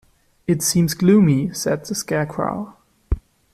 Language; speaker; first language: English; non-native, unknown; German